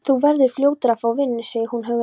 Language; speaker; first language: Icelandic; non-native, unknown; Polish